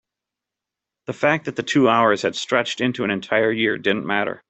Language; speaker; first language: English; native; English